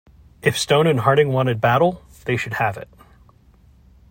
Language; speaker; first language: English; native; English